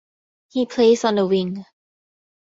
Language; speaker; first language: English; non-native, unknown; Thai